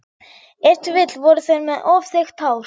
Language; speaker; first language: Icelandic; non-native, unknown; German